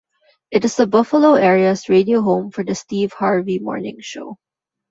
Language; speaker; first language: English; non-native, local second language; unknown